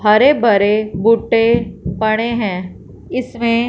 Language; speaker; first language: Hindi; non-native, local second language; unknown